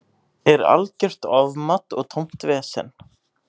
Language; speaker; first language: Icelandic; native; Icelandic